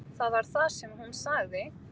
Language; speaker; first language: Icelandic; non-native, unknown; Portuguese